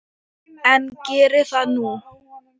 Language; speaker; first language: Icelandic; non-native, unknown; Thai